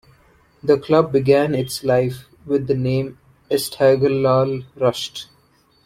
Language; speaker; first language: English; non-native, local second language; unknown